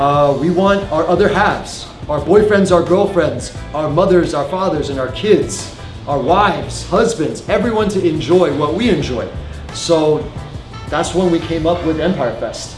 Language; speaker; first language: English; early bilingual, other home language; Chinese